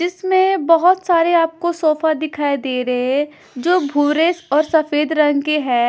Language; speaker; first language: Hindi; non-native, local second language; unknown